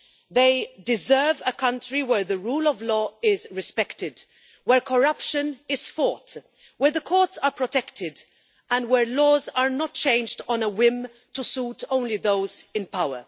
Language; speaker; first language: English; non-native, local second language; Maltese